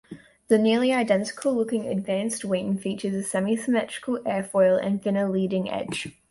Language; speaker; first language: English; native; English